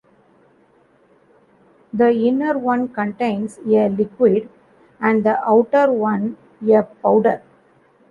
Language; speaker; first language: English; non-native, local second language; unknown